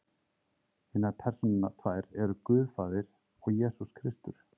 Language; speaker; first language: Icelandic; native; Icelandic